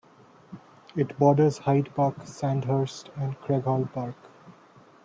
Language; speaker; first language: English; non-native, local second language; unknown